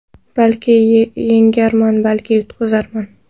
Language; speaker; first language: Uzbek; non-native, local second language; Kara-Kalpak